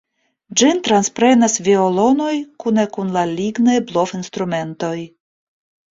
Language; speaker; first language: Esperanto; non-native, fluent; Russian